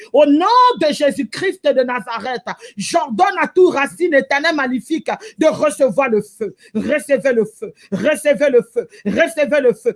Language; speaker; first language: French; non-native, local second language; Lingala